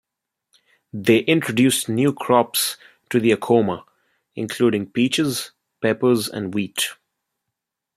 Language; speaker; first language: English; non-native, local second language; Bangla